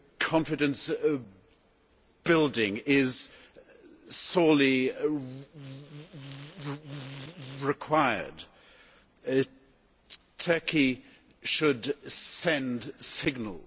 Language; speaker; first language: English; native; English